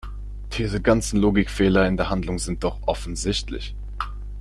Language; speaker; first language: German; non-native, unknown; Slovak